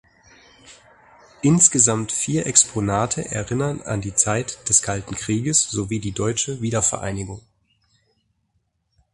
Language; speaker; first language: German; native; German